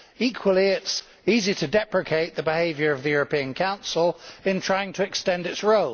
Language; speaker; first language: English; native; English